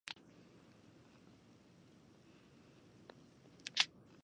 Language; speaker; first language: English; non-native, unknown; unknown